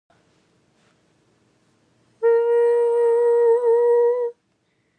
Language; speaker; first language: English; non-native, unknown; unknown